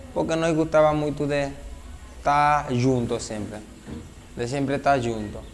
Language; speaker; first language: Spanish; native; Spanish